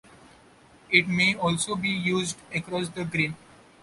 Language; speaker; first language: English; non-native, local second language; Marathi